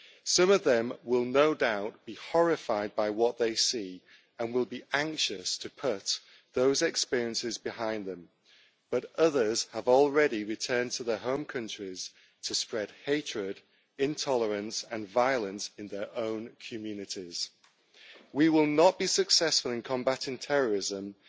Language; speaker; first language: English; native; English